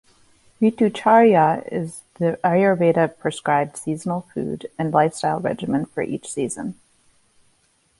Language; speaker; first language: English; native; English